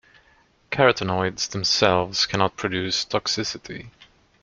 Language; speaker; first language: English; non-native, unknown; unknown